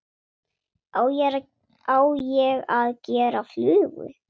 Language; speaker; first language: Icelandic; non-native, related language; Swedish